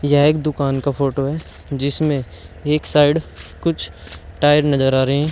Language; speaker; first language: Hindi; native; Hindi